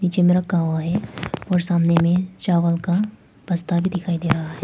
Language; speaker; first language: Hindi; non-native, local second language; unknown